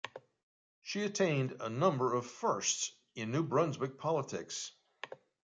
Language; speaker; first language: English; native; English